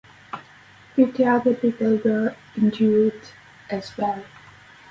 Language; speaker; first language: English; native; English